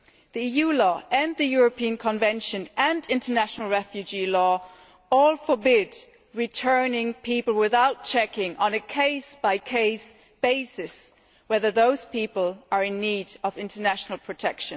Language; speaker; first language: English; non-native, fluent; German